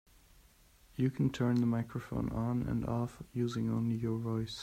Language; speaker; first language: English; non-native, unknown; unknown